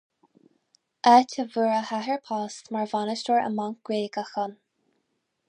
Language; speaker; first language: Irish; non-native, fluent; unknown